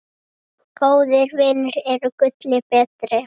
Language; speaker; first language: Icelandic; native; Icelandic